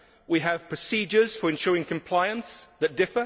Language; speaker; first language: English; native; English